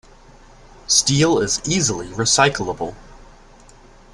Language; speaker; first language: English; native; English